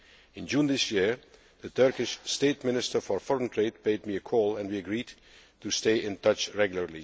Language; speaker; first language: English; non-native, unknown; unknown